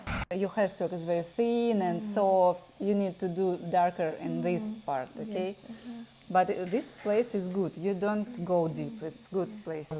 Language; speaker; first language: English; non-native, learner; Russian